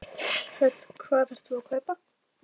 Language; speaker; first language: Icelandic; native; Icelandic